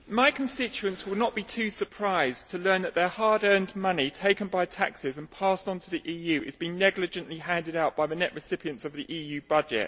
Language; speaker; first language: English; native; English